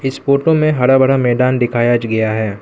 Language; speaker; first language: Hindi; non-native, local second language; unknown